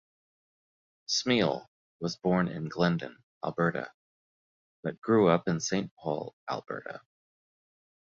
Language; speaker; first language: English; native; English